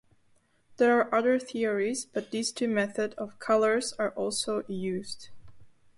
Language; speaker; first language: English; non-native, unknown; Slovak